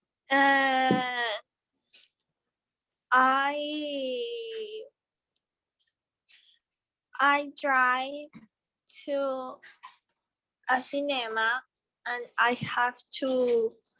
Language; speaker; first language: English; non-native, learner; Spanish